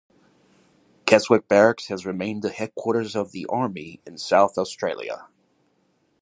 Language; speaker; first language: English; native; English